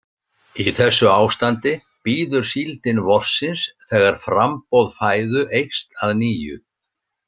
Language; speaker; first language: Icelandic; native; Icelandic